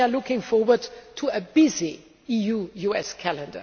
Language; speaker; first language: English; non-native, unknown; German